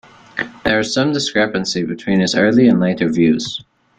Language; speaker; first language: English; native; English